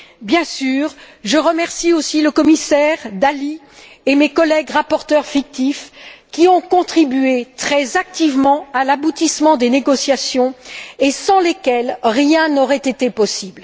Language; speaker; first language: French; native; French